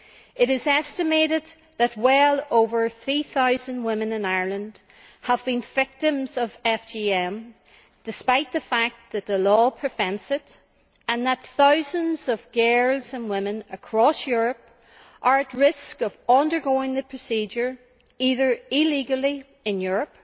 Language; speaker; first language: English; native; English